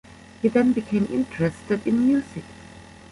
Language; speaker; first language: English; non-native, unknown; German